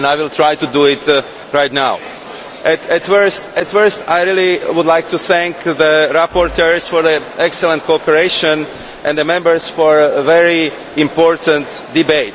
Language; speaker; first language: English; non-native, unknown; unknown